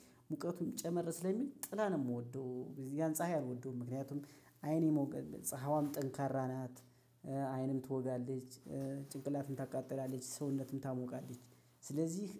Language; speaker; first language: Amharic; native; Amharic